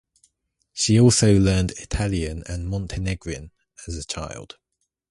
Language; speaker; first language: English; native; English